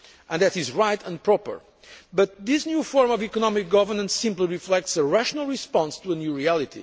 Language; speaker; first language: English; non-native, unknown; Portuguese